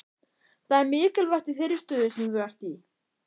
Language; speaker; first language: Icelandic; native; Icelandic